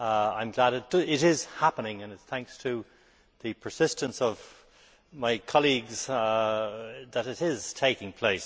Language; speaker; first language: English; native; English